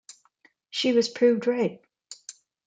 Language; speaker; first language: English; non-native, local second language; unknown